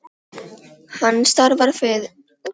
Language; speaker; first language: Icelandic; non-native, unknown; Filipino